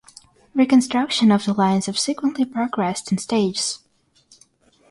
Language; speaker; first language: English; non-native, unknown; Russian